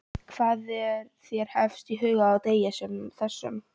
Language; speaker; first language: Icelandic; non-native, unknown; Polish